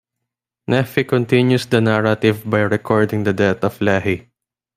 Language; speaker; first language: English; non-native, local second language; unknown